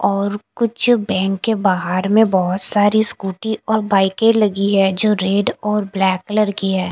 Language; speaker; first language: Hindi; non-native, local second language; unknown